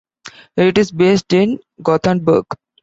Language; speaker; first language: English; non-native, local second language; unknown